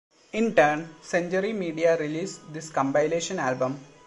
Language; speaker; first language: English; non-native, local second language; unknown